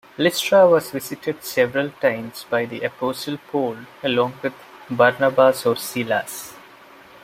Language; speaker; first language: English; non-native, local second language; Malayalam